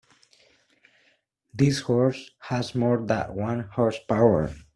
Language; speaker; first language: English; native; English